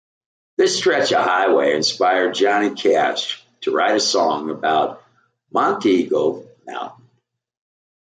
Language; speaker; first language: English; native; English